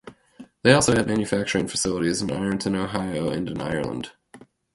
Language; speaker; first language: English; native; English